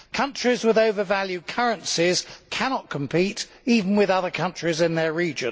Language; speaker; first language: English; native; English